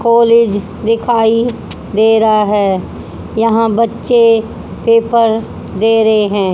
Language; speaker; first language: Hindi; native; Hindi